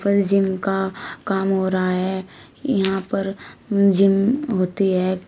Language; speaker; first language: Hindi; native; Hindi